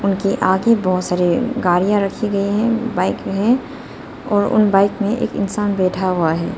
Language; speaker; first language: Hindi; non-native, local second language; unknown